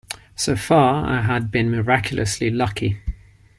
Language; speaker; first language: English; non-native, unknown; Ligurian